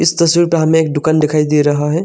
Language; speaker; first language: Hindi; non-native, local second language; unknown